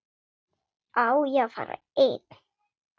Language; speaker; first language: Icelandic; non-native, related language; Swedish